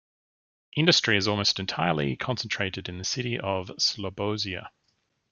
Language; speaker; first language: English; native; English